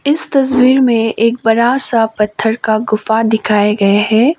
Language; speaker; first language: Hindi; non-native, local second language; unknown